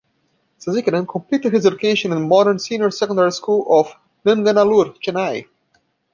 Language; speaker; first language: English; non-native, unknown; Portuguese